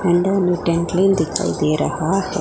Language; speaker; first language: Hindi; non-native, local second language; Gujarati